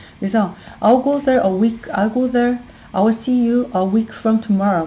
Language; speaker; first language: English; non-native, fluent; Korean